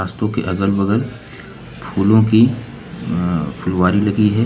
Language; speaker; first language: Hindi; native; Hindi